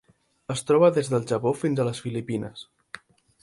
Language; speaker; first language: Catalan; native; Catalan